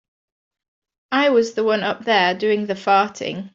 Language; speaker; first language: English; native; English